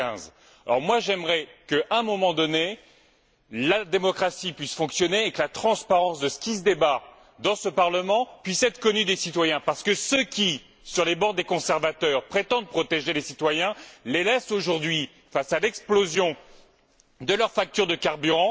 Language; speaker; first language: French; native; French